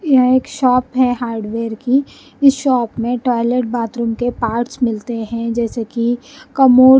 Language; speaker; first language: Hindi; non-native, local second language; Punjabi